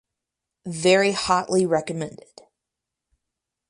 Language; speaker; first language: English; native; English